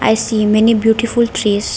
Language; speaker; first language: English; non-native, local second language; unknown